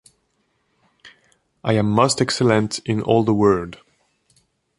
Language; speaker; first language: English; non-native, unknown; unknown